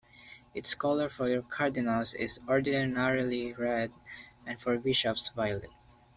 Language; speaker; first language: English; non-native, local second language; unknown